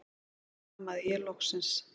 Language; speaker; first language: Icelandic; native; Icelandic